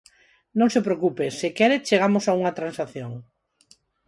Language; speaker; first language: Galician; non-native, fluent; Spanish